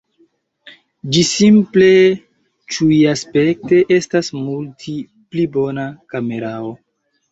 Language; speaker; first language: Esperanto; non-native, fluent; Chinese